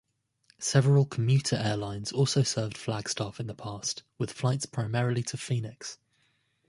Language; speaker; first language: English; native; English